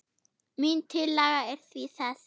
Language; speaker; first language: Icelandic; non-native, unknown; German